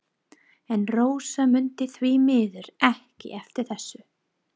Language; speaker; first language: Icelandic; non-native, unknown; English